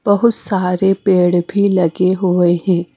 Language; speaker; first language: Hindi; non-native, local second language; Punjabi